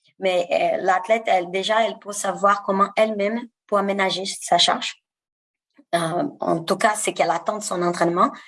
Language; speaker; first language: French; non-native, fluent; Portuguese